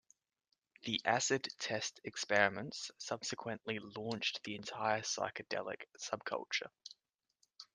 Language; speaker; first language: English; native; English